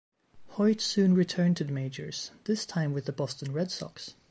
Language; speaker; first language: English; native; English